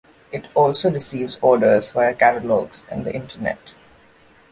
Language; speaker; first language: English; non-native, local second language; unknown